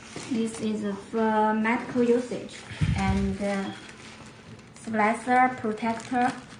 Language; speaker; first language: English; non-native, fluent; Chinese